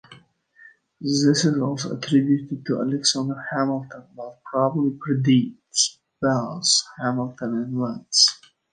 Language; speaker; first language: English; native; English